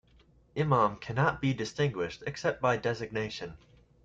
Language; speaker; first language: English; native; English